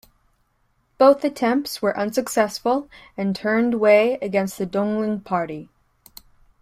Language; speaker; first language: English; native; English